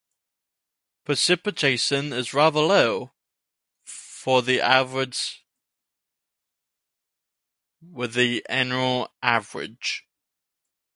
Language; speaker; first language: English; native; English